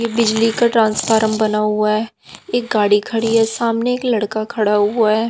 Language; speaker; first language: Hindi; native; Hindi